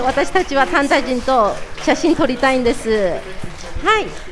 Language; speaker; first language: Japanese; non-native, fluent; Chinese